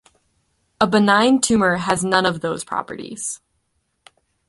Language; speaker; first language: English; native; English